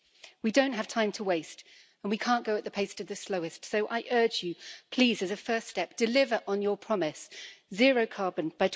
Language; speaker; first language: English; native; English